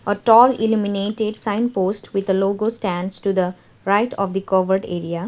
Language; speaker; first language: English; non-native, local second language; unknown